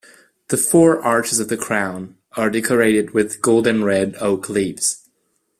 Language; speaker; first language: English; non-native, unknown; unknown